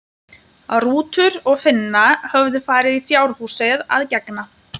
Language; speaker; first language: Icelandic; non-native, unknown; Lithuanian